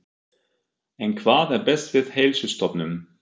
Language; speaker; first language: Icelandic; non-native, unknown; German